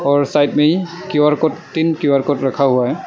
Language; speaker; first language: Hindi; non-native, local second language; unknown